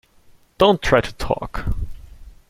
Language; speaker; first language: English; non-native, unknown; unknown